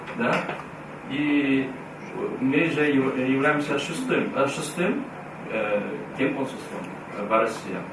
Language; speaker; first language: Russian; non-native, fluent; Chinese